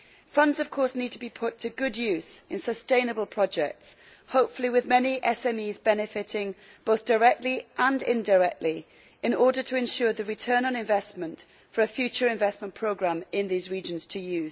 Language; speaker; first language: English; native; English